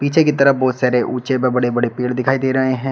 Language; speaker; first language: Hindi; native; Hindi